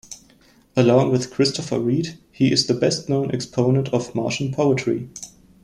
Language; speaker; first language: English; non-native, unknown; German